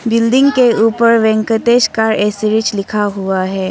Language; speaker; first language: Hindi; non-native, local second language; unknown